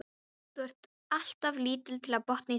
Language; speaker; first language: Icelandic; non-native, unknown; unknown